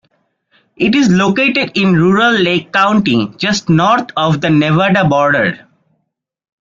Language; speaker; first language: English; non-native, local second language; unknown